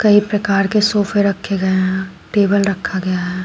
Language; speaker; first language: Hindi; native; Hindi